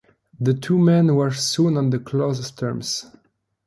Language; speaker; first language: English; non-native, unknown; French